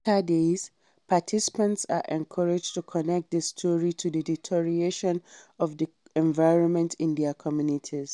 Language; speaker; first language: English; non-native, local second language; Hausa